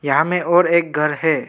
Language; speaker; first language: Hindi; non-native, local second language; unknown